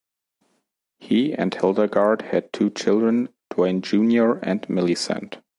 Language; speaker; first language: English; non-native, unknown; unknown